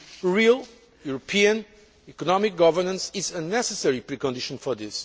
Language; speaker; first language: English; non-native, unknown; Portuguese